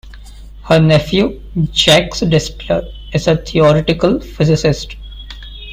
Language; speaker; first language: English; non-native, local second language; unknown